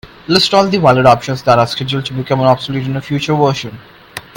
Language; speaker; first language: English; non-native, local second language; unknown